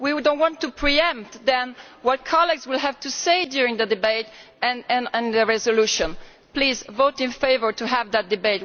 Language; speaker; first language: English; non-native, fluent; Italian